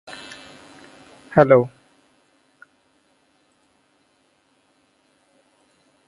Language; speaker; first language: English; non-native, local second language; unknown